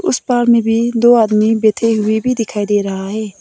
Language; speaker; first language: Hindi; non-native, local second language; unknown